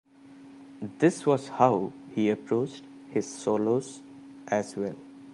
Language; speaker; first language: English; non-native, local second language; Malayalam